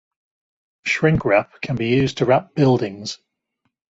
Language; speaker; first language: English; native; English